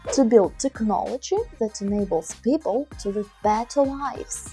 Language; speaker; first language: English; non-native, fluent; Russian